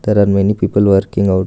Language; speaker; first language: English; non-native, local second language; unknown